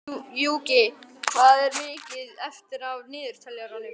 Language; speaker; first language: Icelandic; native; Icelandic